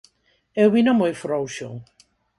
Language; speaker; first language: Galician; non-native, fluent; Spanish